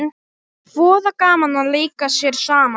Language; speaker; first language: Icelandic; non-native, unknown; Polish